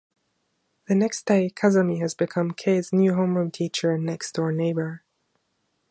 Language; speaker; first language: English; non-native, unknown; German